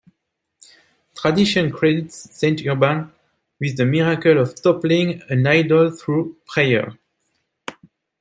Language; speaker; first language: English; non-native, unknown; French